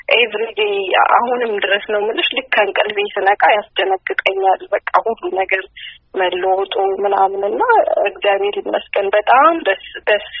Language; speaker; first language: Amharic; native; Amharic